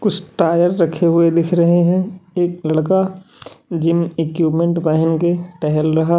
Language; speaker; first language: Hindi; native; Hindi